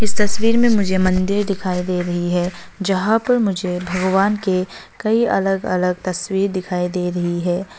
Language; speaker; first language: Hindi; non-native, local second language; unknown